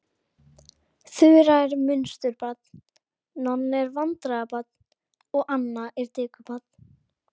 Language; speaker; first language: Icelandic; native; Icelandic